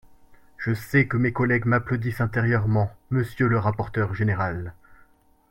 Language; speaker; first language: French; native; French